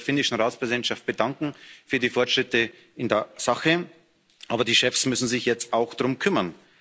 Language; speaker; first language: German; native; German